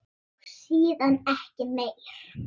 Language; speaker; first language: Icelandic; native; Icelandic